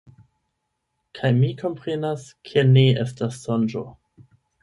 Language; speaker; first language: Esperanto; non-native, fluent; German